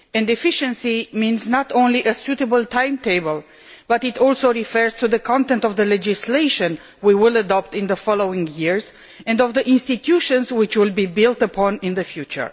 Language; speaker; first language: English; non-native, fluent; Romanian